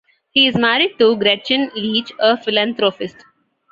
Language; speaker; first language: English; non-native, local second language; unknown